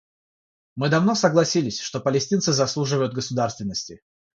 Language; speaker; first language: Russian; non-native, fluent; Georgian